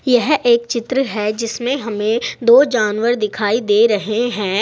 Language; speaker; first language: Hindi; native; Hindi